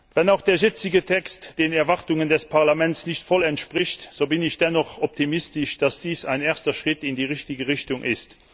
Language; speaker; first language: German; non-native, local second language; Luxembourgish